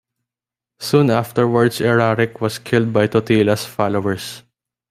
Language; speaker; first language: English; non-native, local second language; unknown